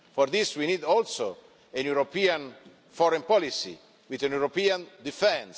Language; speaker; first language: English; non-native, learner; Italian